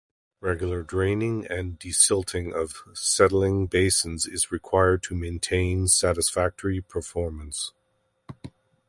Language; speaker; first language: English; native; English